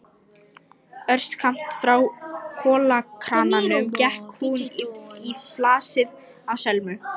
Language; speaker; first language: Icelandic; non-native, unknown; Lithuanian